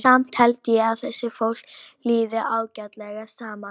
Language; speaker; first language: Icelandic; non-native, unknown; Polish